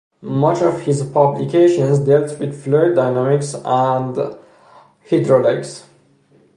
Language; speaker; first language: English; non-native, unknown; Persian